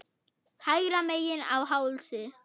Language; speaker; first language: Icelandic; non-native, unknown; German